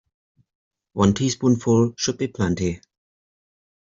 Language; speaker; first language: English; native; English